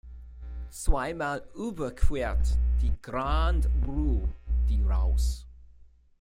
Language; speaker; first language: German; non-native, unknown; English